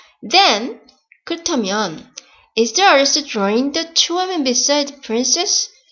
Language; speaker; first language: English; non-native, fluent; Korean